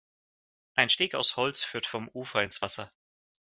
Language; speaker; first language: German; non-native, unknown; Russian